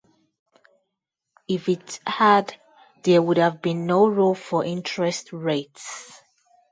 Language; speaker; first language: English; non-native, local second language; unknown